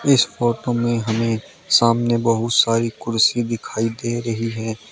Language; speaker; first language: Hindi; native; Hindi